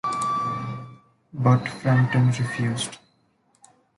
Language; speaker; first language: English; non-native, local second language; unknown